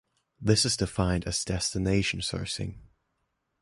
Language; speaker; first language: English; non-native, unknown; German